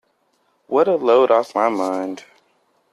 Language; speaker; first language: English; native; English